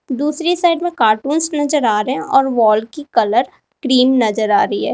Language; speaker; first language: Hindi; native; Hindi